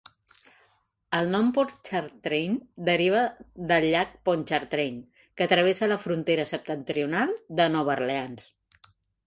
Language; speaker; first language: Catalan; native; Catalan